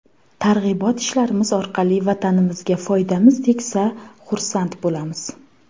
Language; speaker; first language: Uzbek; native; Uzbek